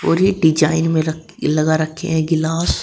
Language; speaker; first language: Hindi; native; Hindi